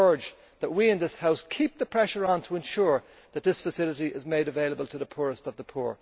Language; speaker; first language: English; native; English